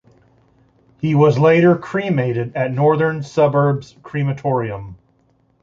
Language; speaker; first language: English; native; English